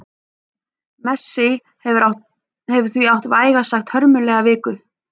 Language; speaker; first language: Icelandic; native; Icelandic